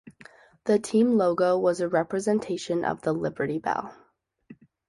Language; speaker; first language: English; native; English